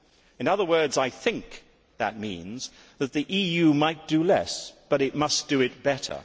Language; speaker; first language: English; native; English